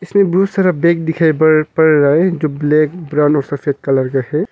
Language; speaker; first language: Hindi; non-native, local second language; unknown